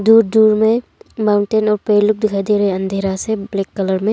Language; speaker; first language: Hindi; non-native, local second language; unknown